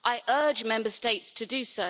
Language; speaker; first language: English; native; English